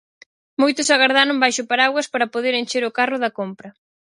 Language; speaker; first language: Galician; native; Galician